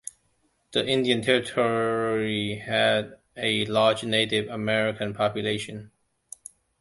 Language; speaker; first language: English; non-native, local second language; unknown